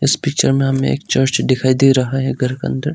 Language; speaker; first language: Hindi; non-native, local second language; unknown